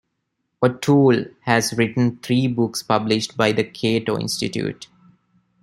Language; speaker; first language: English; non-native, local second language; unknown